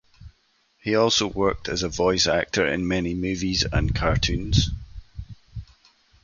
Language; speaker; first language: English; native; English